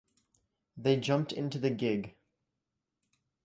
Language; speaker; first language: English; native; English